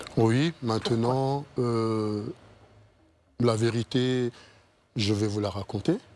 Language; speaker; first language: French; early bilingual, other home language; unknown